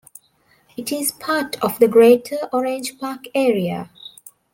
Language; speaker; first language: English; non-native, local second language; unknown